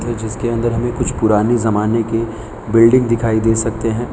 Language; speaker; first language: Hindi; non-native, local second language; Gujarati